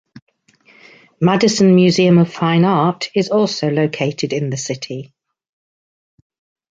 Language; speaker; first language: English; native; English